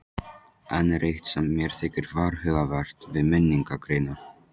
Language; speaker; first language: Icelandic; non-native, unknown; Polish